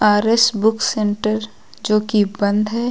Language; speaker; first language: Hindi; native; Hindi